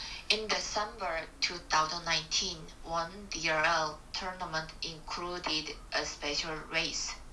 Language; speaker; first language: English; non-native, learner; Korean